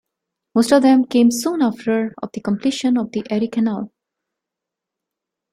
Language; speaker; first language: English; non-native, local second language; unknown